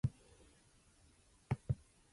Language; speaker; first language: English; non-native, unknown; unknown